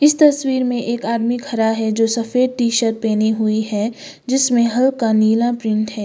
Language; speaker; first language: Hindi; non-native, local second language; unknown